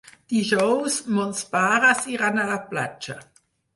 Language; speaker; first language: Catalan; non-native, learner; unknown